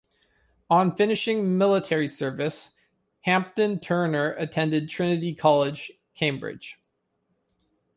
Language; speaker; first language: English; native; English